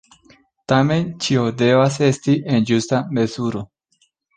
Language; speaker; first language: Esperanto; non-native, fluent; Spanish